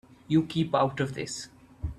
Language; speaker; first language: English; non-native, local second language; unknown